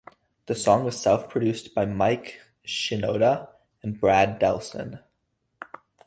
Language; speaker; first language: English; native; English